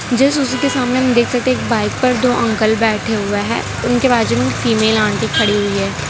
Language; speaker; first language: Hindi; non-native, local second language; Gujarati